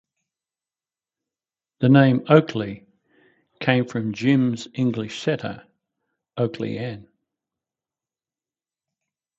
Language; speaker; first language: English; native; English